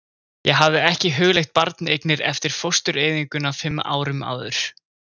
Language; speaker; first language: Icelandic; native; Icelandic